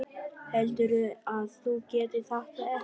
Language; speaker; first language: Icelandic; non-native, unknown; Vietnamese